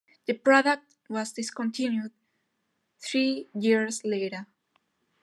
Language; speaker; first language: English; non-native, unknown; Spanish